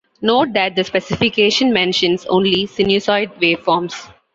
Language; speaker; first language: English; non-native, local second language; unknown